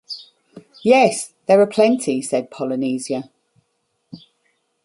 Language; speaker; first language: English; native; English